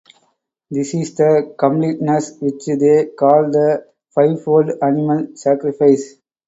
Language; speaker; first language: English; non-native, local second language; Tamil